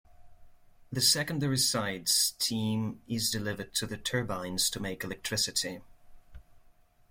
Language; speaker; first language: English; non-native, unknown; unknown